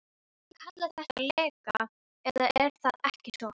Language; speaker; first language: Icelandic; non-native, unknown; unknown